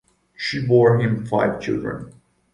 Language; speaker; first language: English; non-native, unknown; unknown